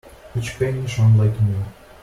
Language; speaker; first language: English; non-native, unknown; Russian